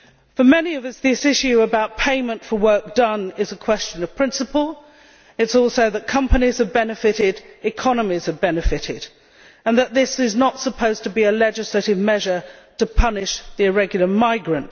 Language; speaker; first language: English; native; English